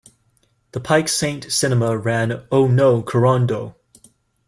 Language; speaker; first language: English; native; English